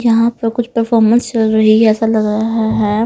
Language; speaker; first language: Hindi; non-native, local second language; Punjabi